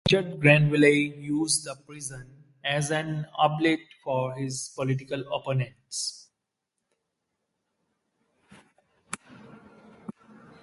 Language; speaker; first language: English; non-native, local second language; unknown